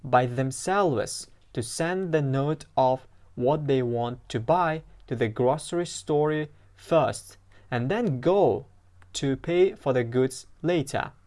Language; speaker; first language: English; non-native, fluent; Uzbek